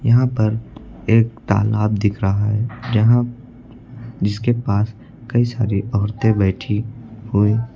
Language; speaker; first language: Hindi; native; Hindi